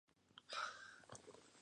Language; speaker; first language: English; non-native, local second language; Fula